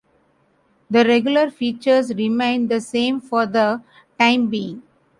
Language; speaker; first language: English; non-native, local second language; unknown